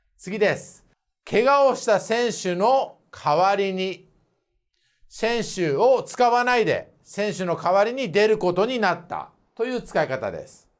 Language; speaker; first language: Japanese; native; Japanese